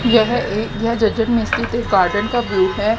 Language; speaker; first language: Hindi; native; Hindi